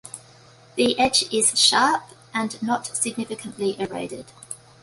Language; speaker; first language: English; native; English